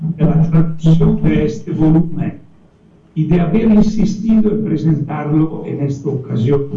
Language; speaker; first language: Spanish; non-native, related language; Italian